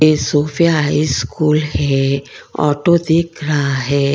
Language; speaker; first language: Hindi; non-native, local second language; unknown